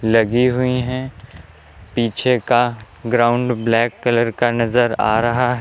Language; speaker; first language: Hindi; native; Hindi